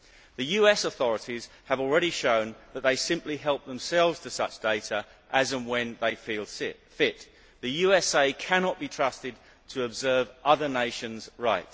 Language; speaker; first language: English; native; English